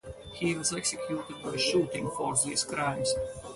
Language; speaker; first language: English; non-native, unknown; Latvian